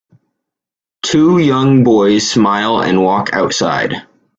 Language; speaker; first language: English; native; English